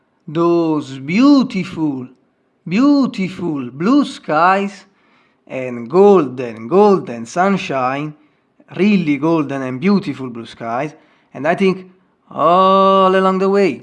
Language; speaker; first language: English; non-native, learner; Italian